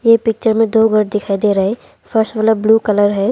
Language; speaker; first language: Hindi; non-native, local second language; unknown